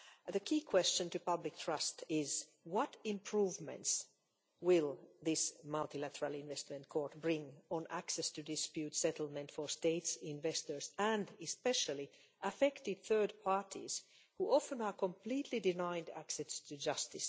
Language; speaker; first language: English; non-native, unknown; Finnish